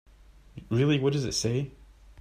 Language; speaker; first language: English; native; English